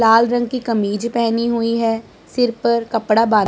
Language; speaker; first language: Hindi; non-native, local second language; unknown